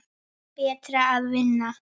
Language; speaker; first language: Icelandic; native; Icelandic